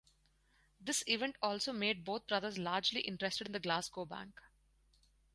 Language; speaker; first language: English; non-native, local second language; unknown